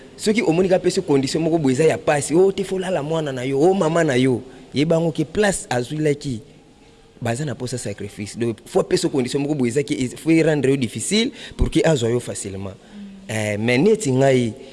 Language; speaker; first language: Lingala; non-native, local second language; Kongo